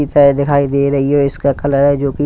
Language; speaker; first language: Hindi; non-native, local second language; Punjabi